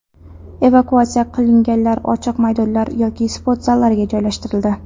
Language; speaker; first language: Uzbek; non-native, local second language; Kara-Kalpak